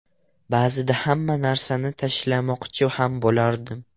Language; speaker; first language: Uzbek; non-native, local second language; Russian